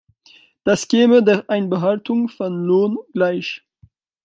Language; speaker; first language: German; non-native, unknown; French